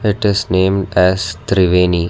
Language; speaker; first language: English; non-native, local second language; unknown